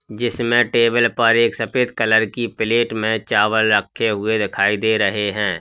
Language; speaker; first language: Hindi; native; Hindi